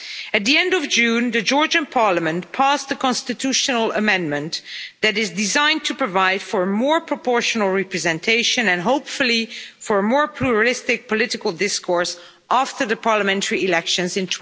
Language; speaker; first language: English; non-native, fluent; Dutch